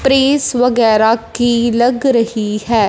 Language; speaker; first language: Hindi; non-native, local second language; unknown